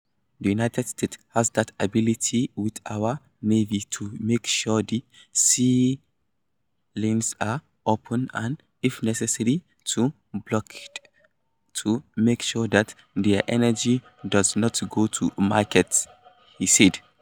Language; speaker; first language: English; non-native, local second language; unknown